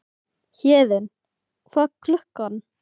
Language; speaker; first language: Icelandic; non-native, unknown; Filipino